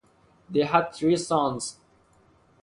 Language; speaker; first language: English; non-native, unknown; Persian